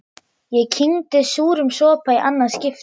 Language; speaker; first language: Icelandic; non-native, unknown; German